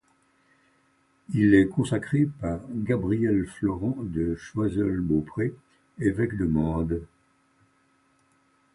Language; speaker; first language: French; native; French